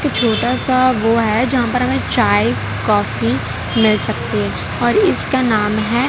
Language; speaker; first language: Hindi; non-native, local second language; Gujarati